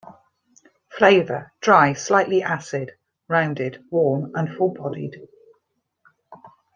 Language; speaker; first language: English; native; English